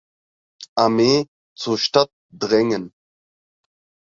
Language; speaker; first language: German; early bilingual, other home language; Turkish